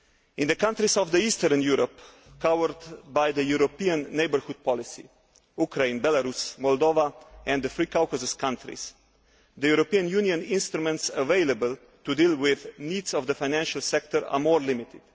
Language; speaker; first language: English; non-native, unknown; Slovenian